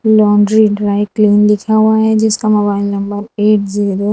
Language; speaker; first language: Hindi; non-native, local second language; Gujarati